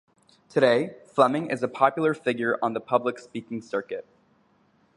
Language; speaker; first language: English; native; English